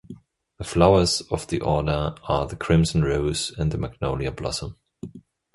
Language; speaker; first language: English; non-native, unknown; German